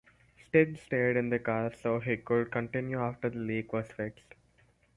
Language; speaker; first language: English; non-native, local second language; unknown